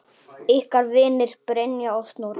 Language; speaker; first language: Icelandic; native; Icelandic